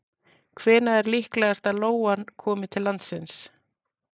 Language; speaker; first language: Icelandic; native; Icelandic